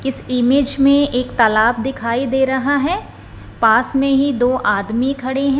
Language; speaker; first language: Hindi; non-native, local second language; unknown